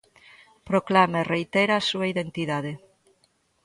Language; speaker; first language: Galician; native; Galician